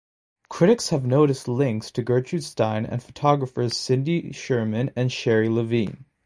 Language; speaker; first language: English; native; English